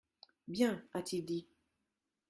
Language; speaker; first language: French; non-native, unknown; German